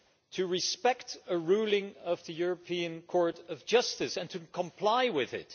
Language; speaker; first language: English; non-native, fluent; Dutch